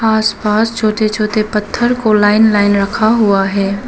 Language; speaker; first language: Hindi; early bilingual, other home language; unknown